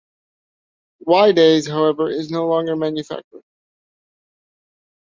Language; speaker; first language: English; native; English